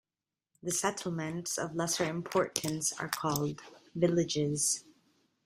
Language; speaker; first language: English; non-native, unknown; Italian